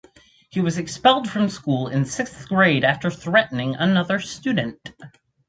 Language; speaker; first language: English; native; English